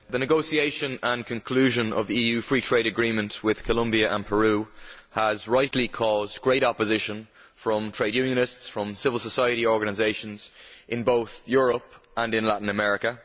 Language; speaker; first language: English; native; English